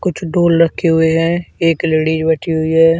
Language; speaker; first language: Hindi; native; Hindi